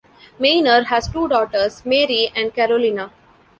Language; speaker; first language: English; non-native, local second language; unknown